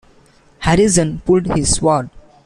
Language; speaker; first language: English; non-native, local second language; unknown